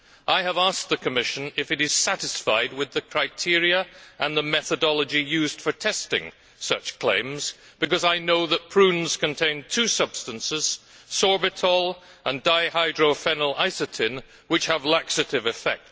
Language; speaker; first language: English; native; English